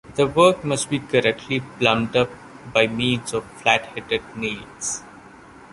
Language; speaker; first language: English; non-native, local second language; Malayalam